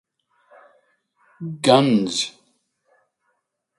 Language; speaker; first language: English; native; English